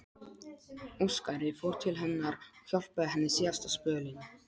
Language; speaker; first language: Icelandic; non-native, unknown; Polish